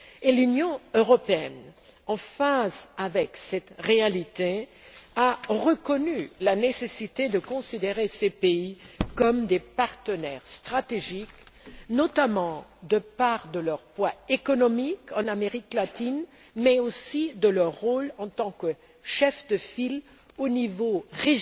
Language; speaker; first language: French; non-native, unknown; German